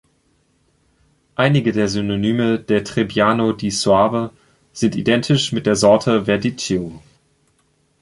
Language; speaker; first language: German; native; German